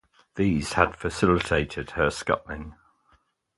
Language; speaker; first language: English; native; English